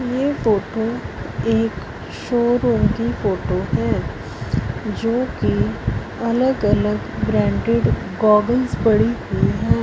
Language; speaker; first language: Hindi; non-native, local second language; Punjabi